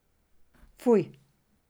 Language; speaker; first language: Slovenian; non-native, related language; Serbian